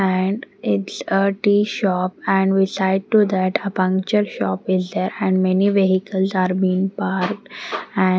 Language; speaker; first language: English; non-native, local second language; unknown